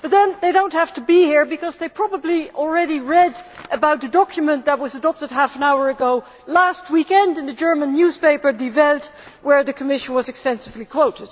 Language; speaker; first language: English; non-native, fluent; Dutch